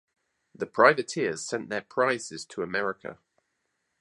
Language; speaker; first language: English; native; English